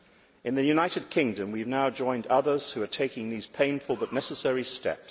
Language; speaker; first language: English; native; English